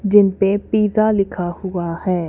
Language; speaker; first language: Hindi; non-native, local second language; Punjabi